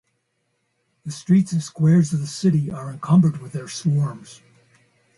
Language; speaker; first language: English; native; English